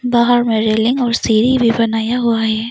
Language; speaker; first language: Hindi; non-native, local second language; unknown